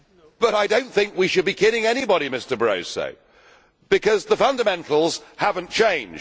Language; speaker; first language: English; native; English